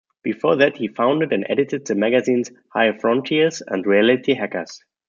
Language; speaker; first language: English; non-native, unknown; German